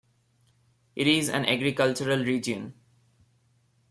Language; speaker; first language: English; non-native, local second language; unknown